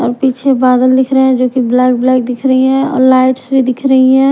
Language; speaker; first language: Hindi; non-native, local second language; Punjabi